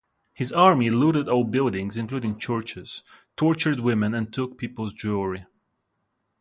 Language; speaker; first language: English; non-native, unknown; Russian